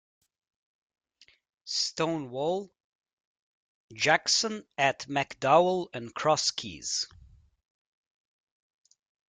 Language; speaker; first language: English; native; English